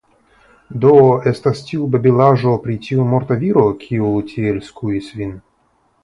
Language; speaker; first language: Esperanto; non-native, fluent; Russian